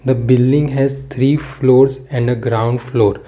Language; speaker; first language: English; non-native, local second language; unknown